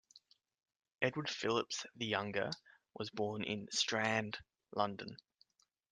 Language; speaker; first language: English; native; English